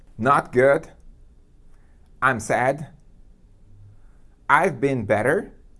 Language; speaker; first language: English; non-native, fluent; Portuguese